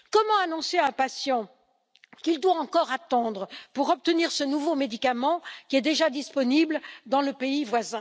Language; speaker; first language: French; native; French